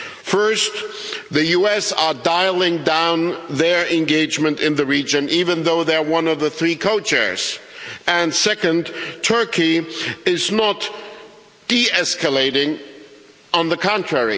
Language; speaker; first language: English; non-native, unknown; German